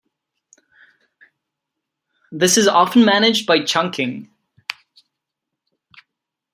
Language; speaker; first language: English; non-native, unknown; Czech